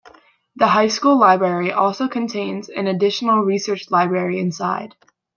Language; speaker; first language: English; native; English